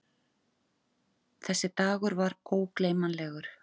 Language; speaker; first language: Icelandic; native; Icelandic